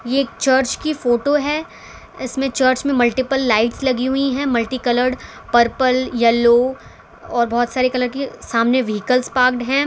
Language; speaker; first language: Hindi; non-native, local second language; Gujarati